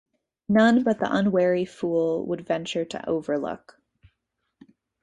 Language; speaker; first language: English; native; English